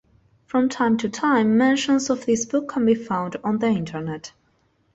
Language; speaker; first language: English; non-native, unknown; Spanish